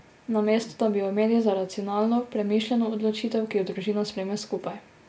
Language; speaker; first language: Slovenian; native; Slovenian